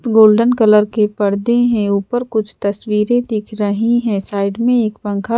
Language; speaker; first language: Hindi; native; Hindi